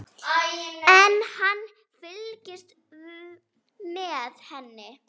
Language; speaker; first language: Icelandic; native; Icelandic